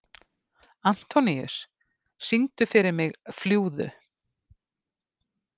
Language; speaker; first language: Icelandic; native; Icelandic